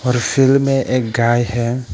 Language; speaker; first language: Hindi; non-native, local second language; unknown